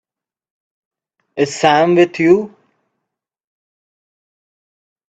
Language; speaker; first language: English; non-native, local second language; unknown